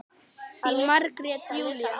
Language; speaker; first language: Icelandic; native; Icelandic